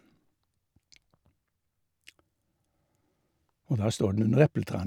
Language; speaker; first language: Norwegian; native; Norwegian